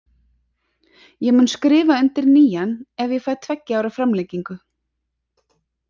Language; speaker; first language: Icelandic; native; Icelandic